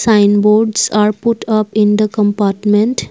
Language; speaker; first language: English; non-native, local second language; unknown